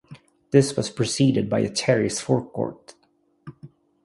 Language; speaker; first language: English; non-native, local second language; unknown